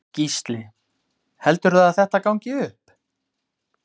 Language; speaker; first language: Icelandic; native; Icelandic